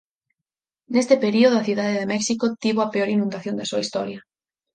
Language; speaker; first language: Galician; native; Galician